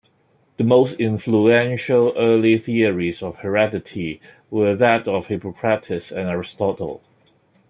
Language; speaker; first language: English; non-native, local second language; Cantonese